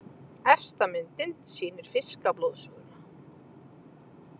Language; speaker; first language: Icelandic; native; Icelandic